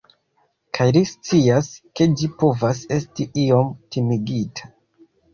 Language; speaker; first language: Esperanto; non-native, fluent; Kinyarwanda